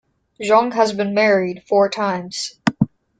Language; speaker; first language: English; native; English